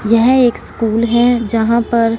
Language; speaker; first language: Hindi; non-native, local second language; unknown